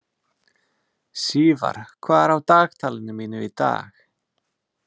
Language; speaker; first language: Icelandic; non-native, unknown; English